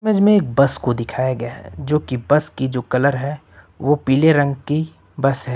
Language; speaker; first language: Hindi; native; Hindi